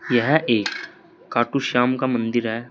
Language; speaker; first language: Hindi; native; Hindi